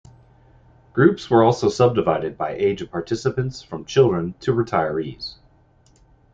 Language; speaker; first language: English; native; English